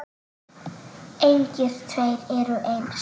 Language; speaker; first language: Icelandic; native; Icelandic